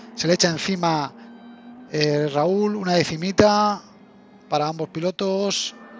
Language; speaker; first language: Spanish; native; Spanish